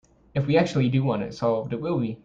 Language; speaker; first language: English; native; English